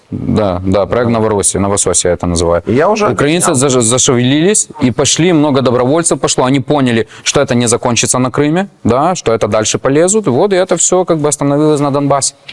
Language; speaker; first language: Russian; non-native, local second language; Ukrainian